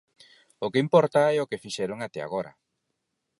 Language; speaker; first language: Galician; non-native, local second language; Spanish